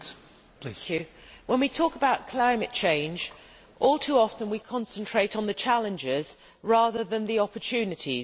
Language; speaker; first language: English; native; English